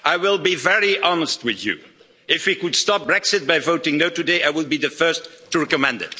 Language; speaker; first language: English; non-native, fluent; Dutch